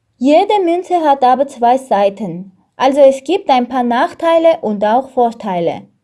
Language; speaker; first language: German; non-native, learner; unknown